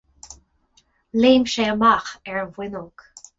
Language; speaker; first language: Irish; non-native, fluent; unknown